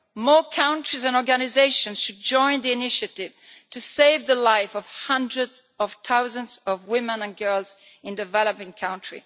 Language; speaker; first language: English; non-native, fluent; Italian